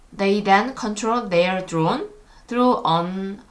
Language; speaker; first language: English; non-native, learner; Korean